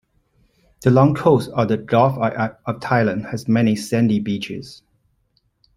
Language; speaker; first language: English; non-native, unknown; Chinese